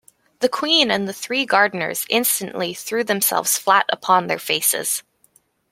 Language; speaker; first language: English; native; English